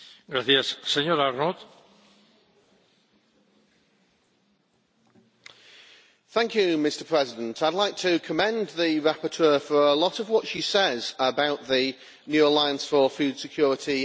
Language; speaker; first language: English; native; English